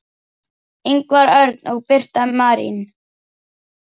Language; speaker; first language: Icelandic; native; Icelandic